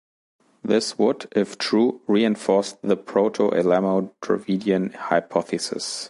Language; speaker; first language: English; non-native, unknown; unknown